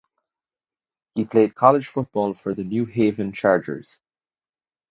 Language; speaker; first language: English; native; English